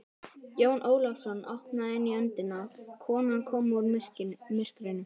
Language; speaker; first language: Icelandic; native; Icelandic